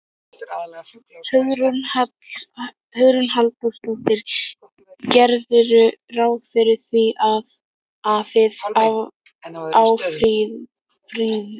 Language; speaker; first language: Icelandic; native; Icelandic